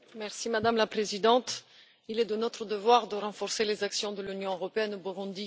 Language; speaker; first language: French; non-native, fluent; Bulgarian